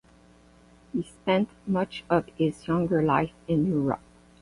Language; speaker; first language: English; non-native, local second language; French